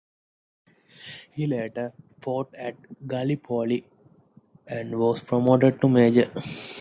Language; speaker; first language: English; non-native, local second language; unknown